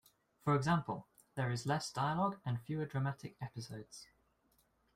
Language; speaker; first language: English; native; English